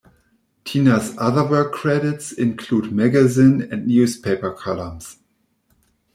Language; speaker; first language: English; non-native, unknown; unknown